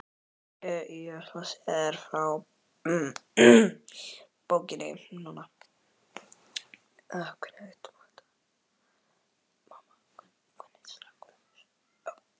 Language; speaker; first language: Icelandic; native; Icelandic